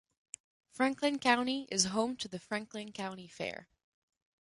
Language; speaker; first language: English; non-native, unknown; French